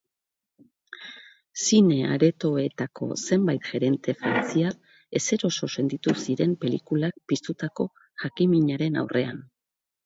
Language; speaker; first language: Basque; native; Basque